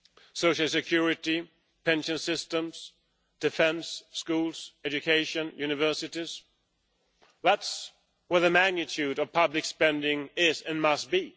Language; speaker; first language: English; non-native, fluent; Swedish